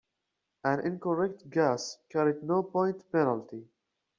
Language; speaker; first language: English; native; English